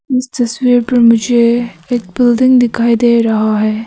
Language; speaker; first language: Hindi; early bilingual, other home language; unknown